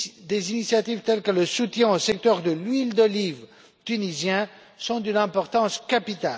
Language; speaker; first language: French; non-native, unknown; Romanian